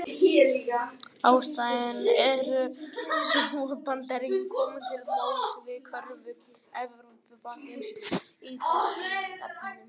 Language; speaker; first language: Icelandic; native; Icelandic